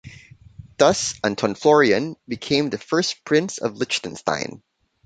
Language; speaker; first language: English; non-native, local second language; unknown